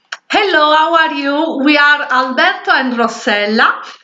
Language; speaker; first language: English; non-native, learner; Italian